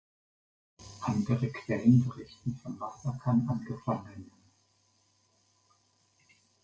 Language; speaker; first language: German; native; German